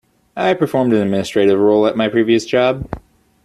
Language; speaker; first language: English; native; English